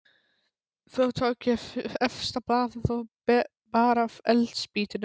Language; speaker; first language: Icelandic; non-native, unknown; Polish